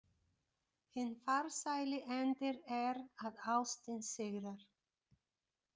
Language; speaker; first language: Icelandic; non-native, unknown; Bulgarian